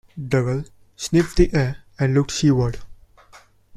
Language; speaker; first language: English; non-native, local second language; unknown